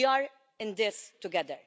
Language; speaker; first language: English; non-native, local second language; Maltese